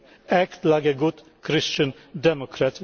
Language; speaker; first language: English; non-native, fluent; Polish